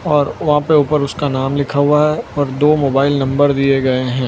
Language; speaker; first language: Hindi; non-native, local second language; Gujarati